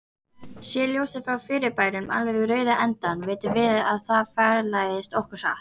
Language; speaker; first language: Icelandic; native; Icelandic